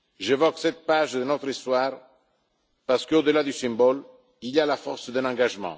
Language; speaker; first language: French; non-native, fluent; Italian